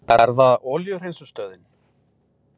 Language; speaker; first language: Icelandic; native; Icelandic